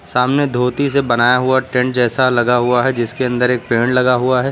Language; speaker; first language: Hindi; native; Hindi